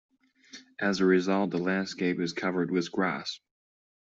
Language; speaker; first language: English; non-native, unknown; Chinese